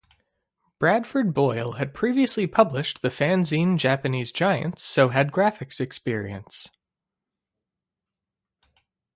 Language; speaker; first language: English; native; English